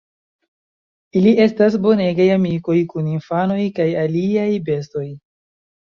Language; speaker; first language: Esperanto; non-native, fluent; Chinese